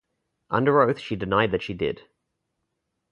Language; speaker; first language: English; native; English